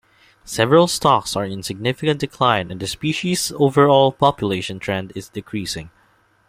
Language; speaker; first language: English; non-native, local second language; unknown